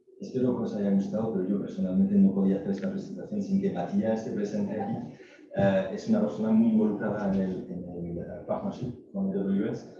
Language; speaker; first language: Spanish; non-native, fluent; French